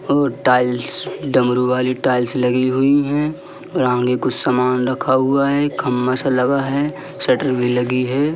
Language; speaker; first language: Hindi; native; Hindi